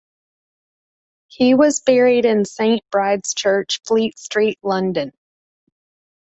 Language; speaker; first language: English; native; English